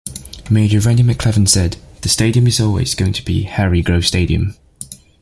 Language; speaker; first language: English; native; English